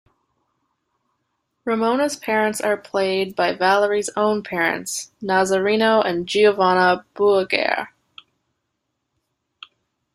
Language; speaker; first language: English; native; English